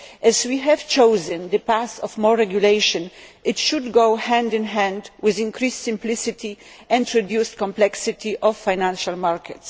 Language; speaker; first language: English; non-native, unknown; Polish